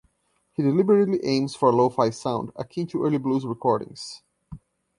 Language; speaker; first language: English; non-native, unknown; Portuguese